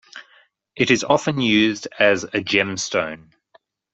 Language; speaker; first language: English; native; English